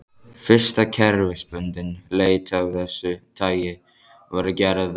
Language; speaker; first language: Icelandic; native; Icelandic